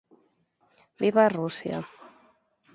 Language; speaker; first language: Galician; native; Galician